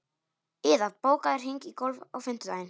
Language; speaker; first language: Icelandic; non-native, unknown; Polish